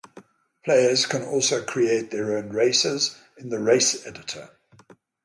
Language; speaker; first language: English; native; English